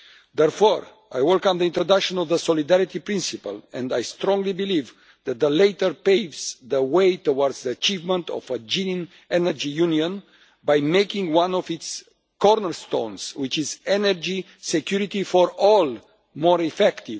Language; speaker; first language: English; non-native, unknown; Romanian